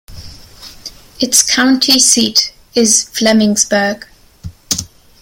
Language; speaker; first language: English; non-native, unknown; German